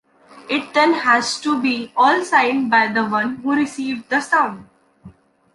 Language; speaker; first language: English; non-native, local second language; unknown